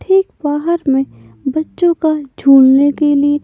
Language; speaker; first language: Hindi; non-native, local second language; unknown